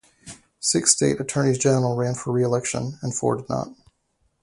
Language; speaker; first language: English; native; English